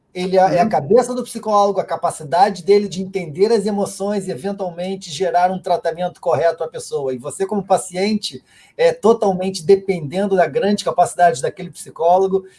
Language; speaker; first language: Portuguese; native; Portuguese